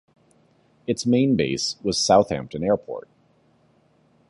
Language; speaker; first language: English; native; English